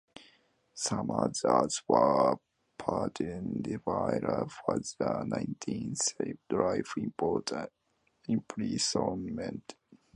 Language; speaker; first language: English; non-native, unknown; Japanese